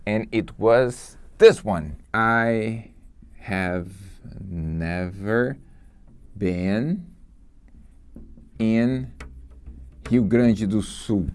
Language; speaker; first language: English; non-native, fluent; Portuguese